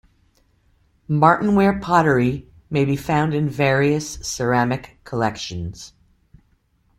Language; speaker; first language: English; native; English